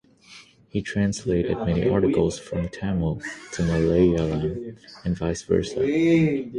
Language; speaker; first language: English; native; English